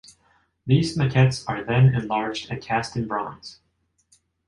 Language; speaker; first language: English; non-native, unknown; Japanese